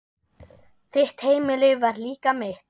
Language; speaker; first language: Icelandic; non-native, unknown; German